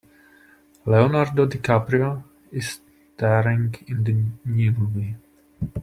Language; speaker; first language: English; non-native, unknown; Czech